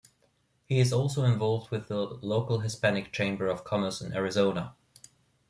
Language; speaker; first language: English; non-native, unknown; German